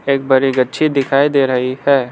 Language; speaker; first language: Hindi; non-native, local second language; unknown